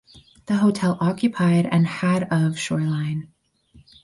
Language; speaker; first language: English; native; English